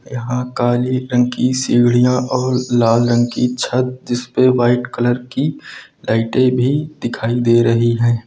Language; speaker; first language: Hindi; native; Hindi